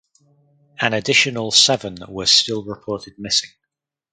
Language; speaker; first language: English; native; English